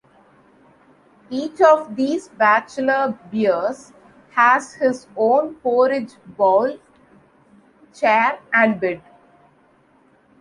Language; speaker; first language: English; non-native, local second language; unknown